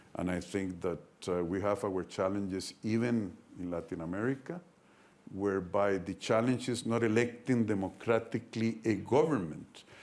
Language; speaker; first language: English; non-native, fluent; Spanish